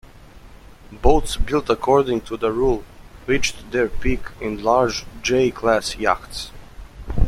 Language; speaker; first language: English; native; English